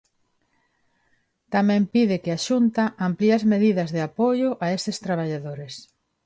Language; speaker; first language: Galician; non-native, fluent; Spanish